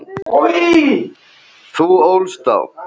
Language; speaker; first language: Icelandic; non-native, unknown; Slovenian